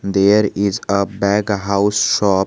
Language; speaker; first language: English; non-native, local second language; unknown